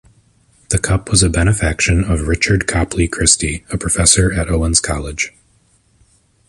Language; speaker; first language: English; native; English